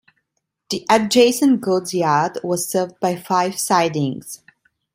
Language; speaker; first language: English; non-native, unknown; Italian